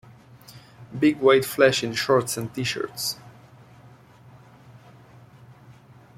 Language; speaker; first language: English; native; English